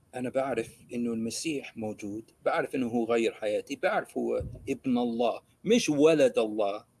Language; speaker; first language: Arabic; early bilingual, other home language; English